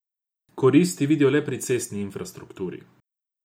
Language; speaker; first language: Slovenian; non-native, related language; Croatian